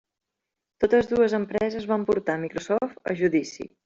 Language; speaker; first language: Catalan; native; Catalan